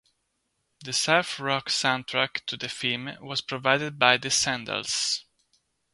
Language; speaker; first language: English; non-native, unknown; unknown